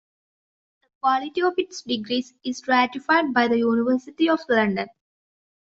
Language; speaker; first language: English; non-native, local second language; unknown